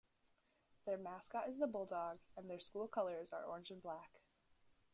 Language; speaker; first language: English; native; English